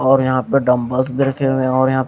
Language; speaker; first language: Hindi; non-native, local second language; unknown